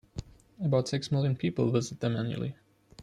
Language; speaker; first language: English; non-native, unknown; German